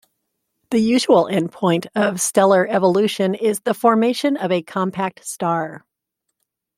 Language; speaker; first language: English; native; English